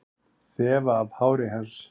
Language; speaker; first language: Icelandic; native; Icelandic